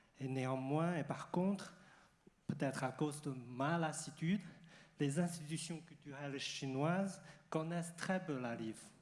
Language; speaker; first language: French; non-native, fluent; Chinese